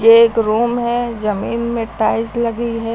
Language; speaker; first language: Hindi; native; Hindi